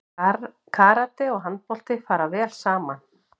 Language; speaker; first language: Icelandic; native; Icelandic